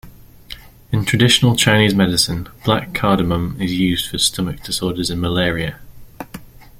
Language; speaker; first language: English; native; English